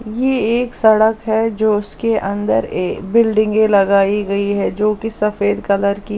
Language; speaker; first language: Hindi; non-native, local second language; Punjabi